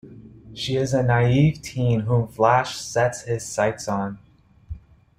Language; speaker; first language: English; native; English